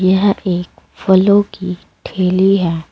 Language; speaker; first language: Hindi; native; Hindi